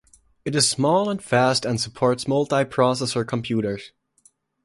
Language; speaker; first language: English; non-native, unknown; German